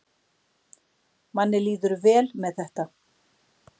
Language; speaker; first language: Icelandic; native; Icelandic